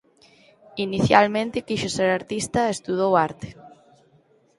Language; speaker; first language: Galician; native; Galician